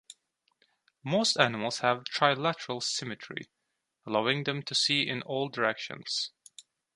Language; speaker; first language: English; non-native, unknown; Turkish